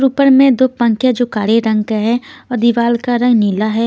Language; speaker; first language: Hindi; non-native, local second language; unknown